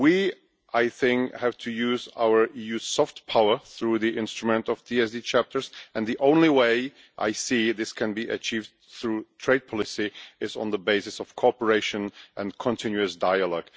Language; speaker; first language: English; non-native, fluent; Czech